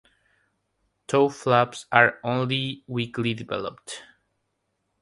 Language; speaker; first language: English; non-native, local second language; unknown